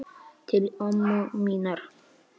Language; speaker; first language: Icelandic; non-native, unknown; Polish